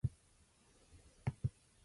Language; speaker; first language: English; non-native, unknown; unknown